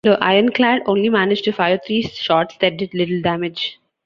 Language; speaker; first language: English; non-native, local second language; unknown